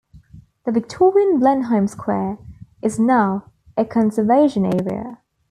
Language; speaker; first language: English; native; English